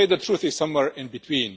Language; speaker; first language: English; non-native, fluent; Czech